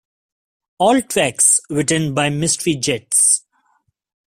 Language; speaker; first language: English; non-native, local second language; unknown